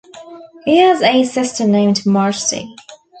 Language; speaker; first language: English; native; English